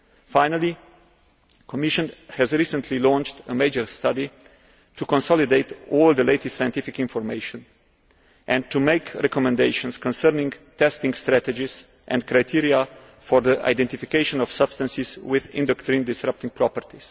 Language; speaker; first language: English; non-native, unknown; Slovenian